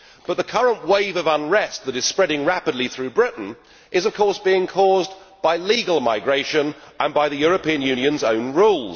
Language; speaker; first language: English; native; English